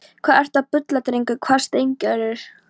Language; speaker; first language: Icelandic; non-native, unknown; Polish